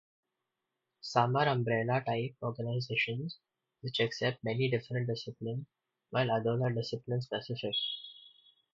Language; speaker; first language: English; non-native, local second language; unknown